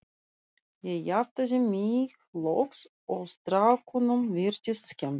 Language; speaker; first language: Icelandic; non-native, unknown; Russian